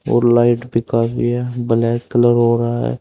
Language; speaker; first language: Hindi; native; Hindi